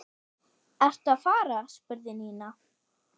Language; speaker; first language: Icelandic; non-native, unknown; German